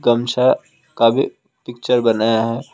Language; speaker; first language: Hindi; non-native, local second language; Assamese